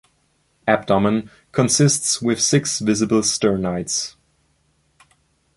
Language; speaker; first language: English; non-native, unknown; German